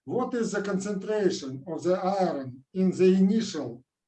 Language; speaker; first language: English; non-native, learner; Russian